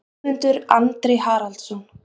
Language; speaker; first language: Icelandic; native; Icelandic